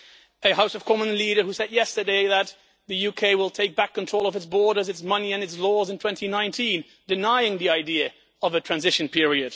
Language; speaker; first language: English; non-native, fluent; Dutch